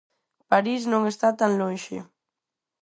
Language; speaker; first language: Galician; non-native, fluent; Spanish